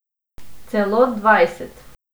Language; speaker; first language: Slovenian; non-native, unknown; Macedonian